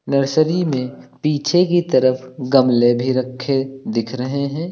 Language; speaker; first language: Hindi; native; Hindi